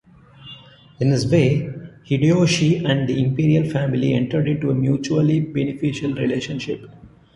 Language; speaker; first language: English; non-native, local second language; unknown